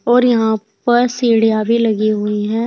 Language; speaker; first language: Hindi; native; Hindi